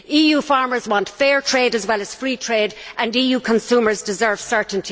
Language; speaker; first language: English; native; English